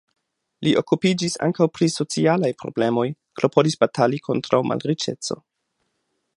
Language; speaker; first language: Esperanto; non-native, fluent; German